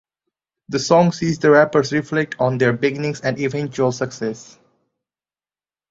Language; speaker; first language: English; non-native, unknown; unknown